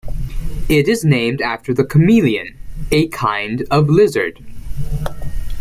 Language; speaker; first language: English; native; English